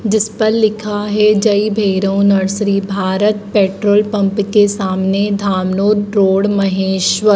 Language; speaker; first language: Hindi; native; Hindi